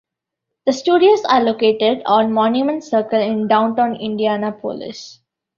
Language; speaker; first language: English; non-native, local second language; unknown